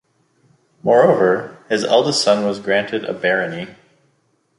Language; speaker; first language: English; native; English